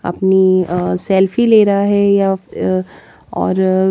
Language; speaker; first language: Hindi; native; Hindi